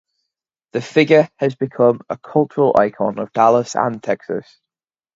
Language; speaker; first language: English; native; English